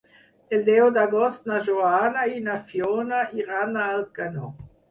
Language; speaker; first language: Catalan; non-native, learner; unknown